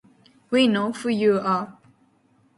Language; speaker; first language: English; non-native, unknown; Japanese